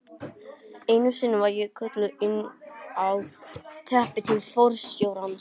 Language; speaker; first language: Icelandic; non-native, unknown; English